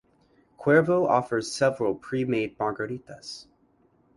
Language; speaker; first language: English; native; English